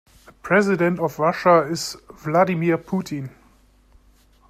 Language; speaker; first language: English; native; English